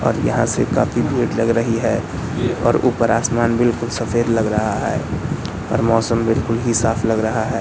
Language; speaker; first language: Hindi; native; Hindi